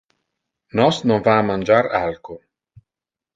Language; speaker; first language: Interlingua; non-native, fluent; Italian